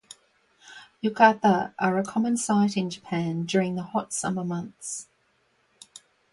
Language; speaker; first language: English; native; English